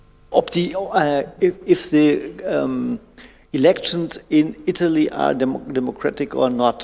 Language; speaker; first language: English; non-native, learner; German